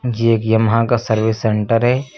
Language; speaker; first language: Hindi; native; Hindi